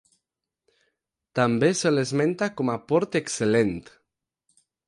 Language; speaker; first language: Catalan; non-native, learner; Spanish